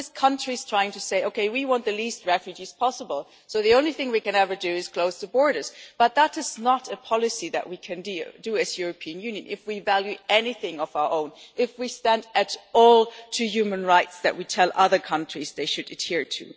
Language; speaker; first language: English; non-native, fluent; German